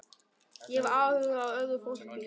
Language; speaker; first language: Icelandic; non-native, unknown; German